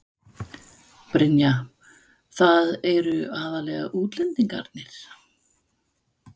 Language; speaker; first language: Icelandic; non-native, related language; Danish